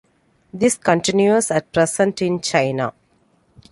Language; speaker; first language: English; non-native, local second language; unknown